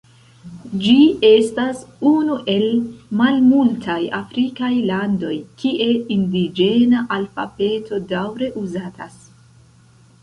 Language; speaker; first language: Esperanto; non-native, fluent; Central Kurdish